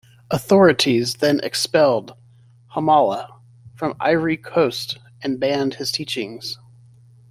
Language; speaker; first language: English; native; English